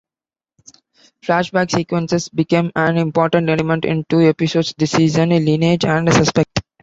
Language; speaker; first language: English; non-native, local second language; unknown